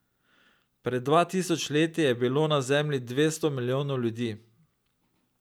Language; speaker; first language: Slovenian; native; Slovenian